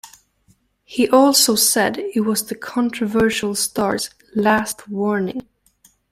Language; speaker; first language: English; native; English